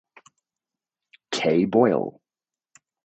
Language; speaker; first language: English; native; English